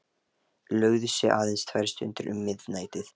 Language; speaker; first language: Icelandic; non-native, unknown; Lithuanian